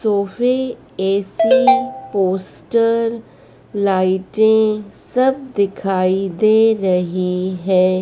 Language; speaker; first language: Hindi; native; Hindi